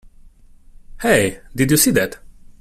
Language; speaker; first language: English; non-native, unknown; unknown